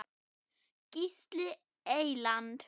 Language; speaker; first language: Icelandic; non-native, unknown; German